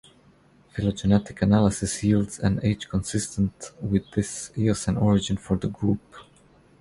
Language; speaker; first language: English; non-native, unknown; Croatian